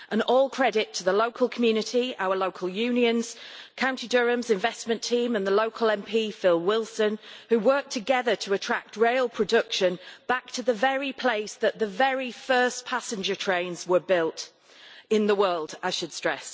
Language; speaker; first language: English; native; English